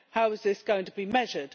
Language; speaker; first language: English; native; English